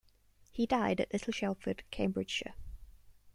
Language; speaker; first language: English; native; English